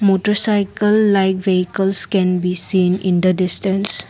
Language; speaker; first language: English; non-native, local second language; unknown